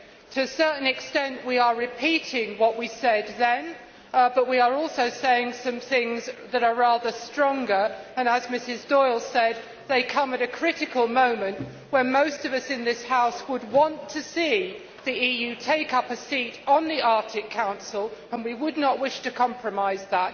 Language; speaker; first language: English; native; English